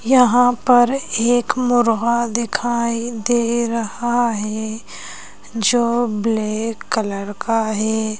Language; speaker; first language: Hindi; native; Hindi